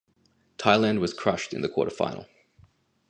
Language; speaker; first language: English; native; English